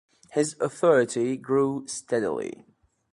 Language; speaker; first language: English; native; English